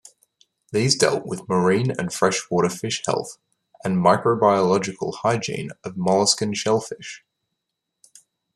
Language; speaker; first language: English; native; English